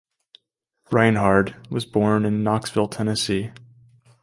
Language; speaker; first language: English; native; English